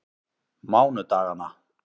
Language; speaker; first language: Icelandic; native; Icelandic